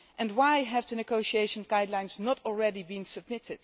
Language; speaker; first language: English; non-native, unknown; Dutch